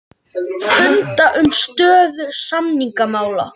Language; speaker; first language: Icelandic; native; Icelandic